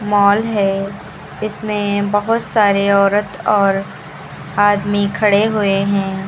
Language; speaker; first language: Hindi; native; Hindi